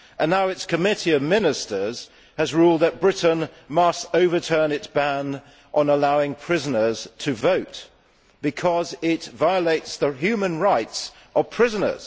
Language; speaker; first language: English; native; English